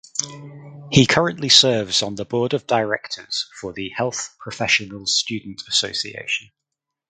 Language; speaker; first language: English; native; English